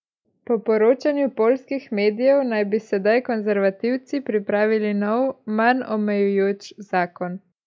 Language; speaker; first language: Slovenian; native; Slovenian